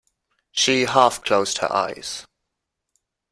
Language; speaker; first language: English; non-native, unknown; German